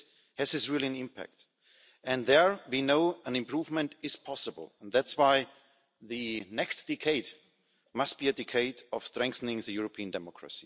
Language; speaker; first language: English; non-native, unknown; German